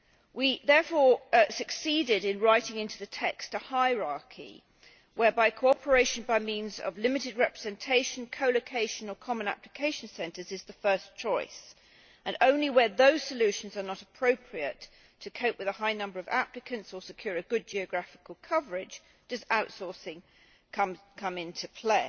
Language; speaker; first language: English; native; English